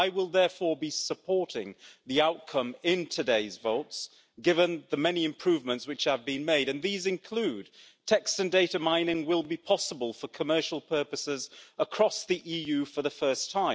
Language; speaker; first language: English; native; English